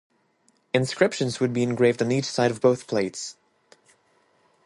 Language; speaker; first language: English; non-native, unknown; French